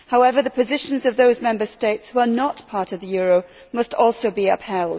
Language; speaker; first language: English; native; English